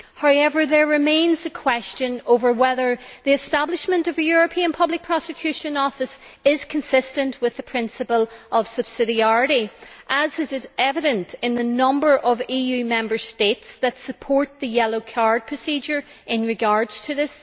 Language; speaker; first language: English; native; English